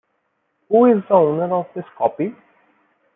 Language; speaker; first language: English; non-native, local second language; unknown